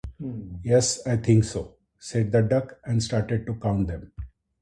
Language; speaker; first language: English; non-native, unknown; Marathi